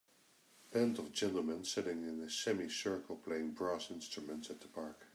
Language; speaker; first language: English; native; English